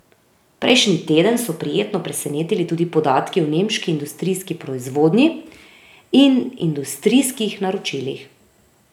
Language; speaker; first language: Slovenian; native; Slovenian